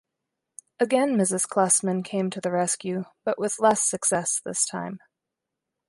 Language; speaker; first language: English; native; English